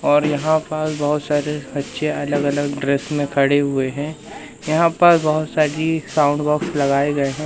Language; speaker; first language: Hindi; native; Hindi